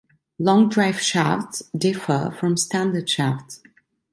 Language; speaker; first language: English; non-native, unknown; Italian